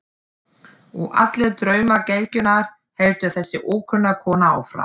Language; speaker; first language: Icelandic; non-native, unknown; German